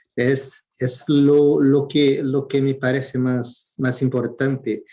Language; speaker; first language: Spanish; non-native, related language; Portuguese